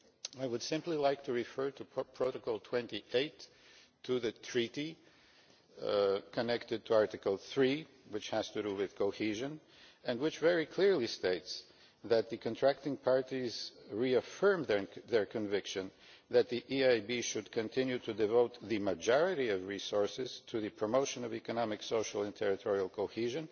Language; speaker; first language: English; non-native, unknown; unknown